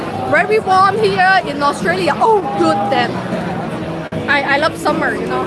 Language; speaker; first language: English; non-native, fluent; Chinese